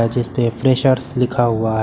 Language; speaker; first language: Hindi; native; Hindi